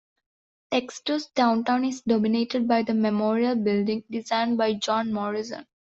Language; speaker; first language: English; non-native, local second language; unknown